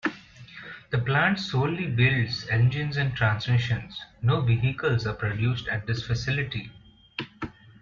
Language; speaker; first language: English; non-native, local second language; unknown